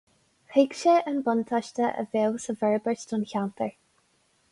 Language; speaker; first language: Irish; non-native, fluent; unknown